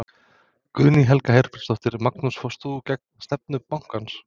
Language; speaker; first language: Icelandic; non-native, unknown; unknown